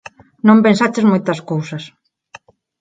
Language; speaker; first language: Galician; non-native, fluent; Spanish